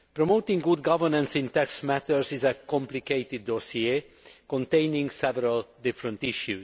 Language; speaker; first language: English; non-native, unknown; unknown